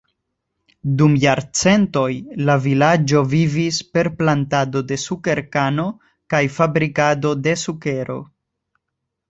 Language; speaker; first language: Esperanto; non-native, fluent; Spanish